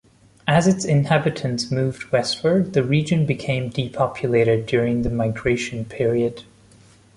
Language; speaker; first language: English; non-native, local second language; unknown